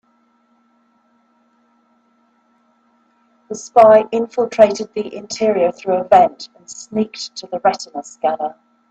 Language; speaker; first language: English; native; English